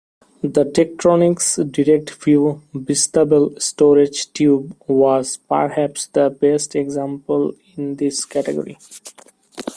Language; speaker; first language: English; non-native, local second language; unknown